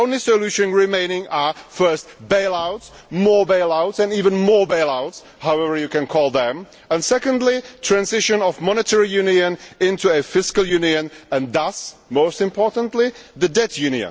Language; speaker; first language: English; non-native, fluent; Czech